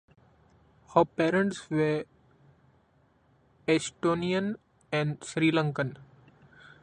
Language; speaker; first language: English; non-native, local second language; Marathi